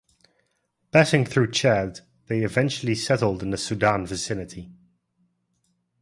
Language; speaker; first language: English; non-native, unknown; Dutch